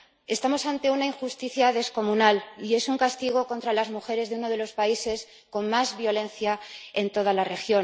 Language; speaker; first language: Spanish; native; Spanish